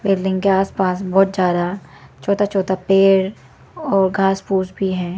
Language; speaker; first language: Hindi; early bilingual, other home language; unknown